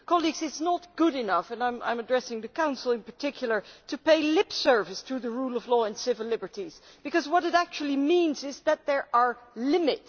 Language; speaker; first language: English; non-native, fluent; Dutch